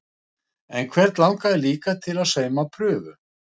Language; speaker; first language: Icelandic; non-native, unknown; Russian